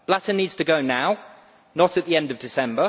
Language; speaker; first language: English; native; English